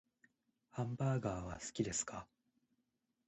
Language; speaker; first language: Japanese; native; Japanese